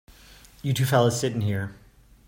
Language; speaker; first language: English; native; English